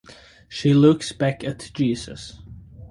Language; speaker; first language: English; native; English